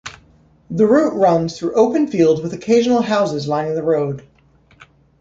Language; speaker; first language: English; native; English